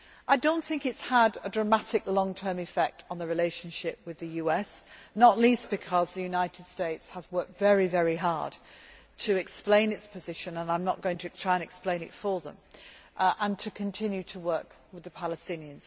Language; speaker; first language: English; native; English